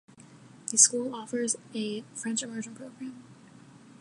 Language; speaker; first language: English; native; English